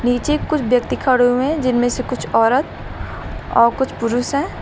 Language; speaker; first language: Hindi; native; Hindi